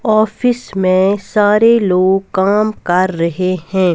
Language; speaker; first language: Hindi; non-native, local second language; Punjabi